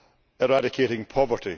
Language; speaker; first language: English; native; English